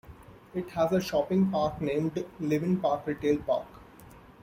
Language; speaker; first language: English; non-native, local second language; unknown